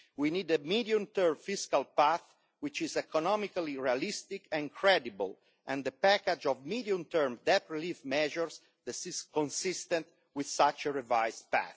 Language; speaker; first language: English; non-native, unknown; Italian